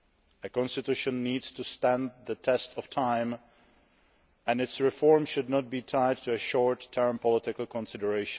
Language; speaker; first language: English; non-native, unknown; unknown